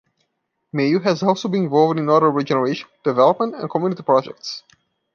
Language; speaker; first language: English; non-native, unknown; Portuguese